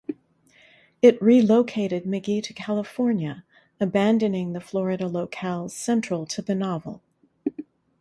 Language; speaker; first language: English; native; English